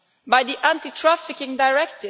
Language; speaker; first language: English; non-native, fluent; Italian